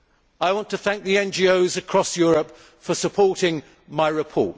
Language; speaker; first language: English; native; English